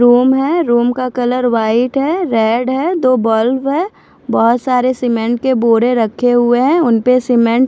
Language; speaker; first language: Hindi; non-native, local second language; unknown